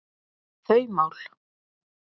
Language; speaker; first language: Icelandic; native; Icelandic